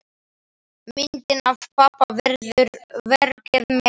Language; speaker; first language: Icelandic; non-native, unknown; Slovak